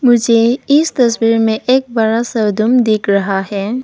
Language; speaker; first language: Hindi; early bilingual, other home language; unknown